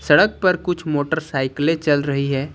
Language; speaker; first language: Hindi; native; Hindi